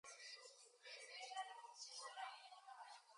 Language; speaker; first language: English; native; English